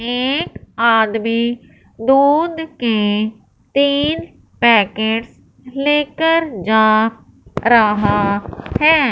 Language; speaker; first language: Hindi; non-native, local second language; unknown